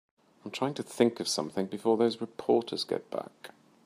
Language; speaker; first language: English; native; English